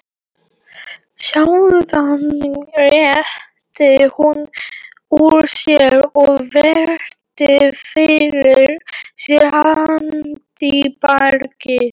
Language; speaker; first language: Icelandic; non-native, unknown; Polish